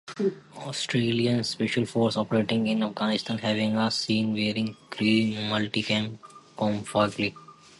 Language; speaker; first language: English; non-native, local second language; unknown